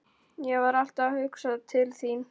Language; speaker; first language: Icelandic; non-native, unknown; Polish